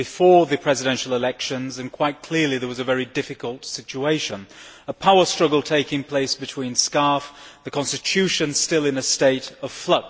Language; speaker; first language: English; native; English